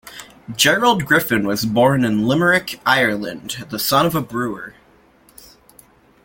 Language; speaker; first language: English; native; English